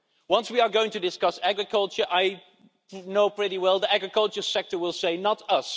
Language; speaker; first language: English; non-native, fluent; Dutch